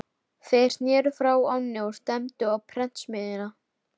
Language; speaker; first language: Icelandic; native; Icelandic